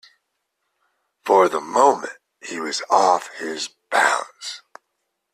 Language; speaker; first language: English; native; English